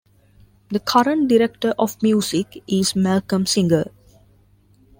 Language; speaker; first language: English; non-native, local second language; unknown